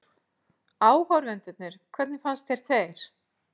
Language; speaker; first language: Icelandic; native; Icelandic